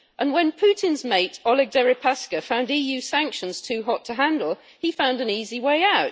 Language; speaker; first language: English; native; English